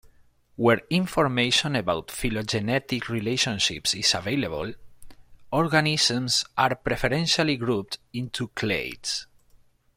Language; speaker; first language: English; non-native, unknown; Spanish